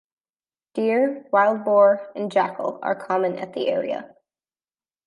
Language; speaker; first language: English; native; English